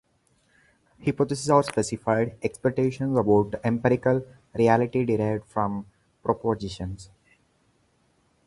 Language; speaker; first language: English; non-native, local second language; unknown